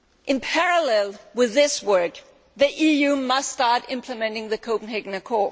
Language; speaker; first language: English; non-native, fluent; Danish